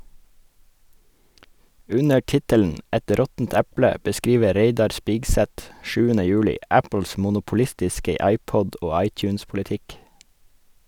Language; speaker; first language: Norwegian; native; Norwegian